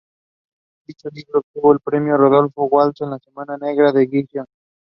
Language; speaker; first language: English; non-native, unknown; Spanish